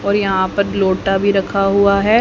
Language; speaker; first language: Hindi; native; Hindi